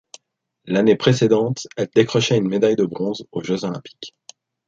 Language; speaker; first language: French; native; French